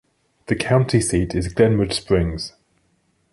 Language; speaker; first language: English; native; English